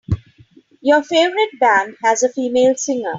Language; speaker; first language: English; non-native, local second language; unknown